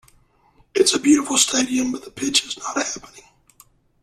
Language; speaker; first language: English; native; English